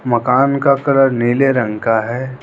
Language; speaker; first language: Hindi; non-native, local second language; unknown